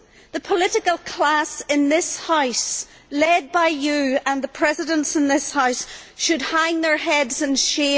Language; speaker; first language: English; native; English